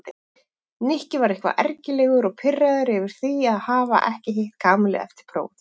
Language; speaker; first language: Icelandic; native; Icelandic